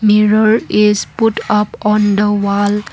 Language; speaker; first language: English; non-native, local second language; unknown